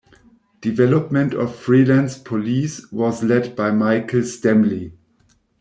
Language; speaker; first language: English; non-native, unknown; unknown